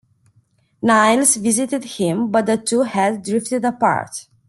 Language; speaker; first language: English; non-native, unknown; Romanian